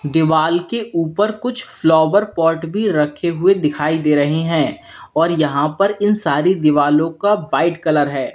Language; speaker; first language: Hindi; native; Hindi